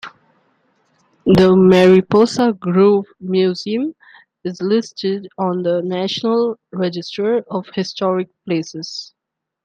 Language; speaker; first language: English; non-native, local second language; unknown